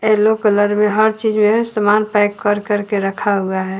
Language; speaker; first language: Hindi; native; Hindi